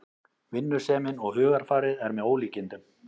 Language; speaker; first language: Icelandic; native; Icelandic